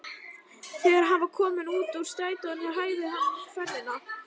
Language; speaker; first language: Icelandic; native; Icelandic